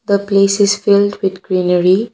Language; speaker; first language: English; non-native, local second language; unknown